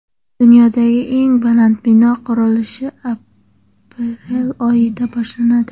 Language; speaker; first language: Uzbek; non-native, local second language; Kara-Kalpak